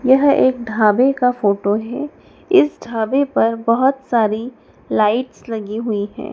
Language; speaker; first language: Hindi; native; Hindi